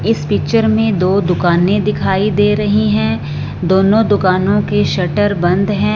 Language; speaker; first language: Hindi; non-native, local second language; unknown